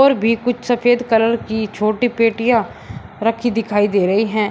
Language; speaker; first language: Hindi; native; Hindi